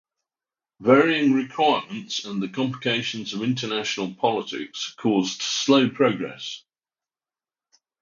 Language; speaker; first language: English; native; English